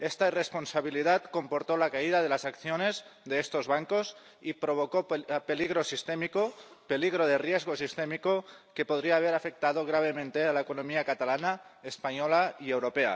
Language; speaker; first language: Spanish; non-native, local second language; Catalan